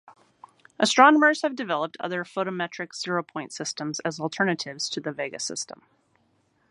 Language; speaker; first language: English; native; English